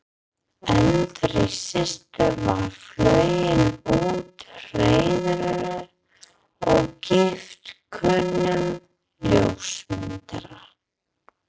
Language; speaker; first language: Icelandic; non-native, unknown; English